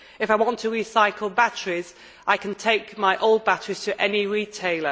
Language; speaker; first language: English; native; English